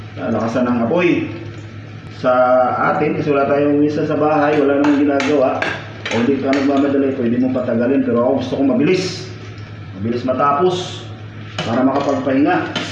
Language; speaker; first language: Filipino; non-native, local second language; Cebuano